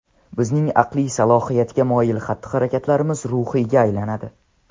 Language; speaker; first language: Uzbek; non-native, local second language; Tajik